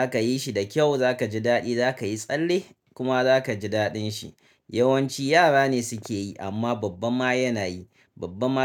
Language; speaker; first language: Hausa; native; Hausa